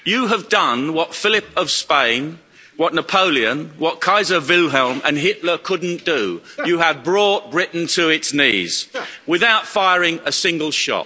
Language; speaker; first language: English; native; English